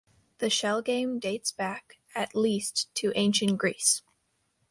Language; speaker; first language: English; native; English